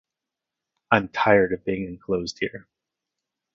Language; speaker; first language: English; native; English